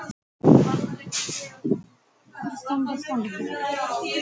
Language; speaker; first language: Icelandic; non-native, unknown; Russian